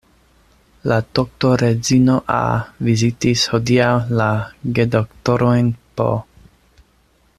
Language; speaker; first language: Esperanto; non-native, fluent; English